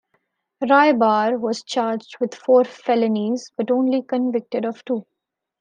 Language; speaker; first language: English; non-native, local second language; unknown